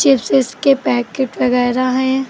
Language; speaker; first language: Hindi; native; Hindi